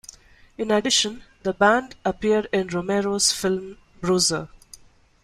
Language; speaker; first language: English; non-native, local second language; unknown